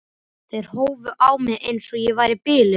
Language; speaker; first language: Icelandic; native; Icelandic